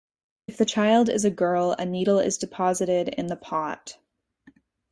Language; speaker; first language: English; native; English